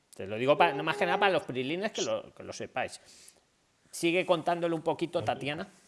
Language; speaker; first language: Spanish; native; Spanish